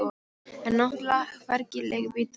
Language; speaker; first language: Icelandic; non-native, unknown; Polish